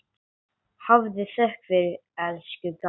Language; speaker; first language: Icelandic; non-native, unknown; English